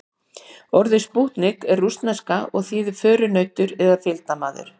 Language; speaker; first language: Icelandic; native; Icelandic